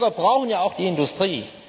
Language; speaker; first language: German; non-native, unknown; Danish